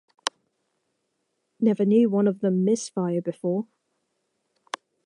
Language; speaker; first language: English; native; English